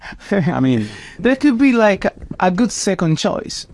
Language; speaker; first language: English; non-native, fluent; Italian